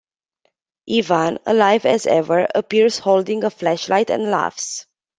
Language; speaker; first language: English; non-native, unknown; Romanian